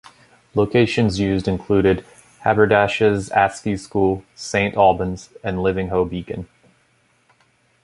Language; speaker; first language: English; native; English